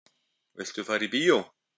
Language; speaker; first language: Icelandic; native; Icelandic